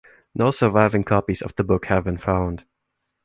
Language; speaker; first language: English; non-native, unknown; German